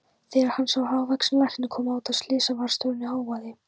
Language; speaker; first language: Icelandic; non-native, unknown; Polish